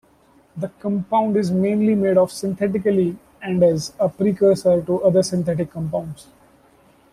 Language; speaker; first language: English; non-native, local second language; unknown